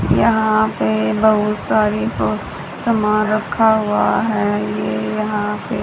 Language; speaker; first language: Hindi; native; Hindi